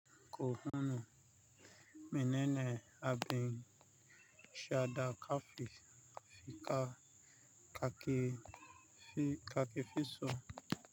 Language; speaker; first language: Hausa; native; Hausa